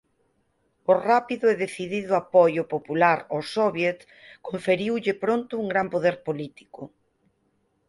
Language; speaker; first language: Galician; native; Galician